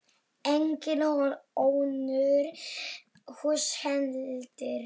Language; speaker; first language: Icelandic; non-native, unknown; Polish